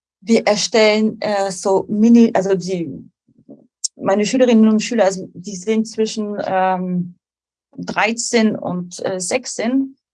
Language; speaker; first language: German; non-native, fluent; French